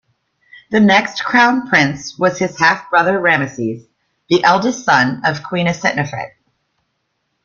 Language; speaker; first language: English; native; English